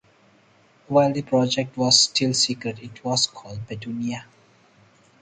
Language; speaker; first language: English; non-native, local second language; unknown